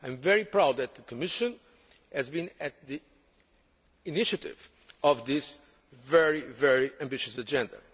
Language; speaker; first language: English; non-native, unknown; Portuguese